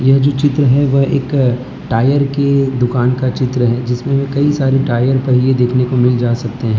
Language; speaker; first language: Hindi; non-native, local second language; Gujarati